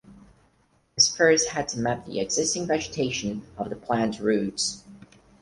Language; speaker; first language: English; non-native, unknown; Portuguese